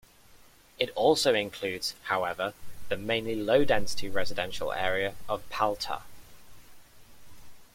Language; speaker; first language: English; native; English